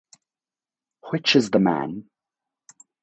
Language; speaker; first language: English; native; English